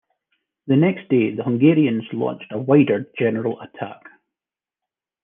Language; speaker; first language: English; native; English